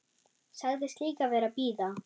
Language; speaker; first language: Icelandic; non-native, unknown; German